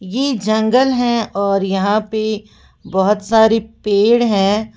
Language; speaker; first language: Hindi; native; Hindi